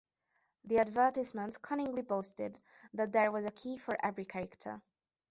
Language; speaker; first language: English; non-native, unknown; Hungarian